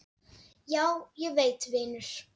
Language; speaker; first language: Icelandic; non-native, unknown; Dutch